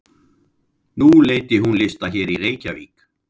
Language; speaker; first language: Icelandic; native; Icelandic